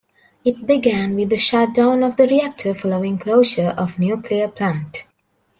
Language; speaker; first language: English; non-native, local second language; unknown